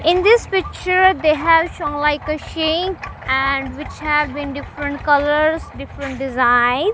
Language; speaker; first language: English; non-native, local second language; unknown